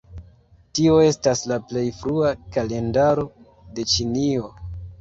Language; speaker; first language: Esperanto; non-native, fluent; Kinyarwanda